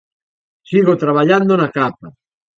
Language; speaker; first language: Galician; native; Galician